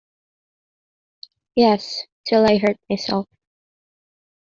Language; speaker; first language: English; non-native, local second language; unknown